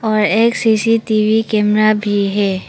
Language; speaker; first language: Hindi; non-native, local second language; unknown